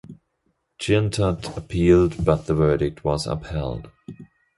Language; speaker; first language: English; non-native, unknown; German